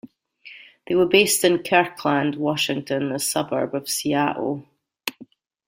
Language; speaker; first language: English; native; English